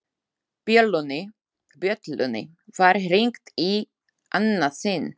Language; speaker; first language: Icelandic; non-native, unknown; Slovak